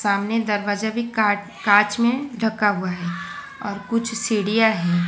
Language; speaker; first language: Hindi; non-native, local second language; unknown